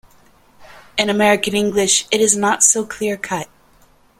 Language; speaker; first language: English; native; English